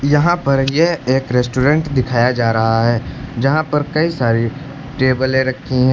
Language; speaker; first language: Hindi; native; Hindi